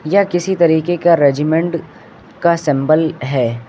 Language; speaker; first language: Hindi; native; Hindi